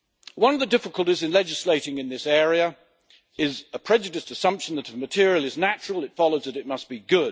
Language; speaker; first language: English; native; English